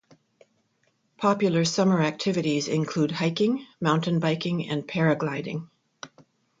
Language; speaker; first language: English; native; English